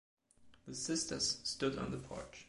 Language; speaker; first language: English; non-native, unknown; German